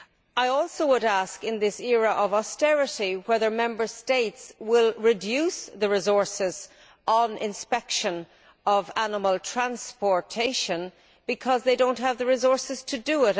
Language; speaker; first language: English; native; English